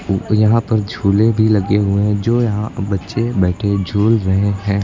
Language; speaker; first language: Hindi; native; Hindi